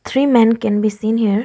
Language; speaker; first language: English; non-native, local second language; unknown